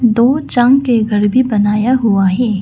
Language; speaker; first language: Hindi; non-native, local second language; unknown